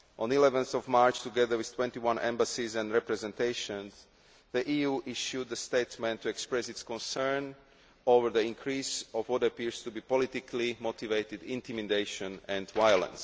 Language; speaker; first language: English; non-native, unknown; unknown